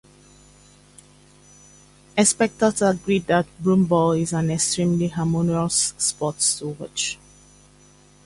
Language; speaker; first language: English; native; English